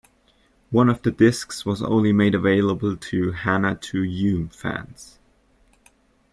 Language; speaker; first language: English; native; English